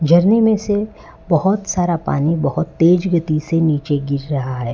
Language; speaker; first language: Hindi; non-native, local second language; Gujarati